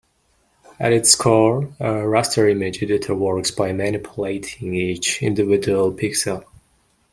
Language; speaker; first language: English; non-native, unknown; Mongolian